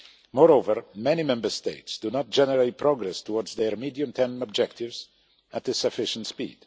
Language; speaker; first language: English; non-native, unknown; Polish